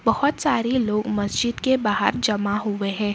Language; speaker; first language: Hindi; non-native, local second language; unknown